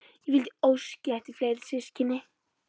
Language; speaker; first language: Icelandic; native; Icelandic